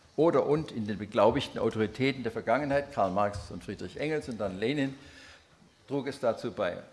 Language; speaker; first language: German; native; German